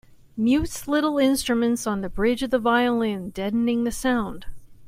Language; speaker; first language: English; native; English